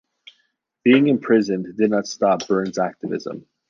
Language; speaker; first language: English; native; English